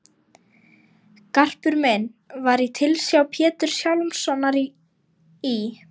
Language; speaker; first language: Icelandic; non-native, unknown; Lithuanian